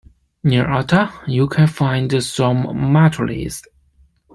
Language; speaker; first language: English; non-native, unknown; Chinese